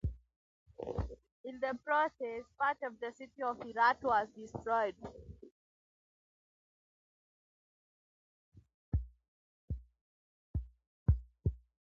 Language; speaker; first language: English; non-native, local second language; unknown